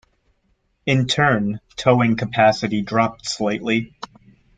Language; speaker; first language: English; native; English